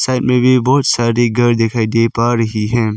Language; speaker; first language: Hindi; non-native, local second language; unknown